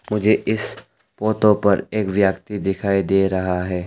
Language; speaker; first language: Hindi; non-native, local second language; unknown